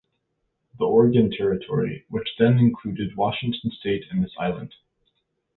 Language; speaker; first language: English; native; English